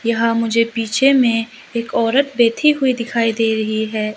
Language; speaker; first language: Hindi; non-native, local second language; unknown